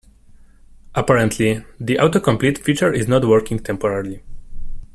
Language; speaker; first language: English; non-native, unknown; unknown